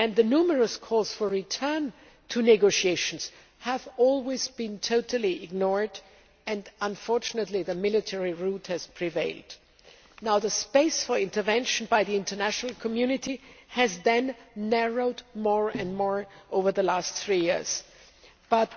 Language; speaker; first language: English; non-native, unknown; German